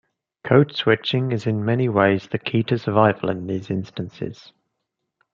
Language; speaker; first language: English; native; English